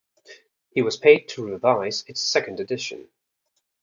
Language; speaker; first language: English; non-native, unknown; Danish